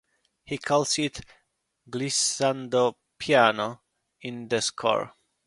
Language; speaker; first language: English; non-native, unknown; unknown